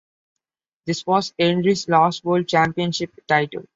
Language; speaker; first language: English; non-native, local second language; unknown